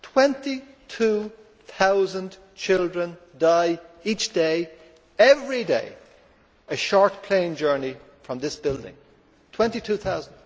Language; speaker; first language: English; native; English